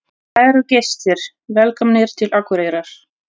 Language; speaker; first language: Icelandic; non-native, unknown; Russian